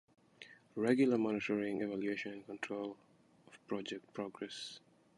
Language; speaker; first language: English; non-native, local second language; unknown